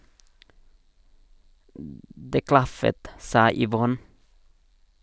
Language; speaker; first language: Norwegian; non-native, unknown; Nepali